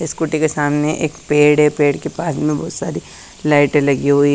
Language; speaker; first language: Hindi; native; Hindi